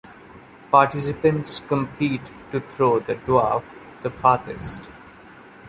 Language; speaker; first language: English; non-native, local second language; Malayalam